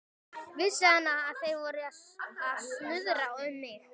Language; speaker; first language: Icelandic; native; Icelandic